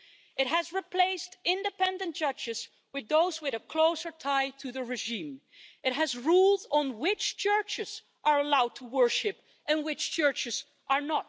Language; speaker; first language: English; non-native, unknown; Dutch